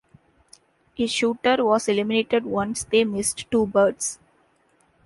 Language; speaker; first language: English; non-native, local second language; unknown